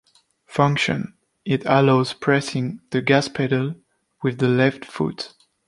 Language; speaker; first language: English; non-native, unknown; French